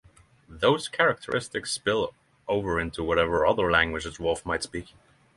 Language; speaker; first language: English; non-native, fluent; Norwegian